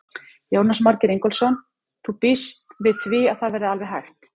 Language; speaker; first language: Icelandic; native; Icelandic